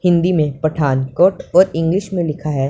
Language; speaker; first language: Hindi; non-native, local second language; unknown